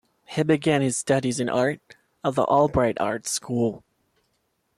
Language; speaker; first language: English; non-native, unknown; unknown